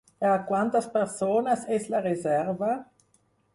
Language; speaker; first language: Catalan; non-native, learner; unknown